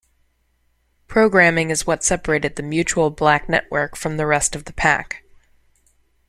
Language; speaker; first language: English; native; English